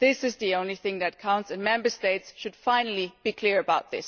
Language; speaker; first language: English; non-native, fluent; German